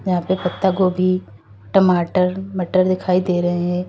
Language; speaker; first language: Hindi; native; Hindi